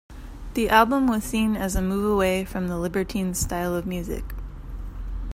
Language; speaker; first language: English; native; English